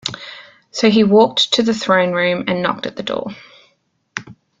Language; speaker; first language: English; native; English